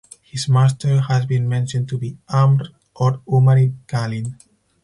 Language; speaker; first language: English; non-native, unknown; Spanish